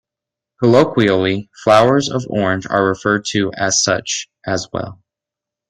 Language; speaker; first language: English; native; English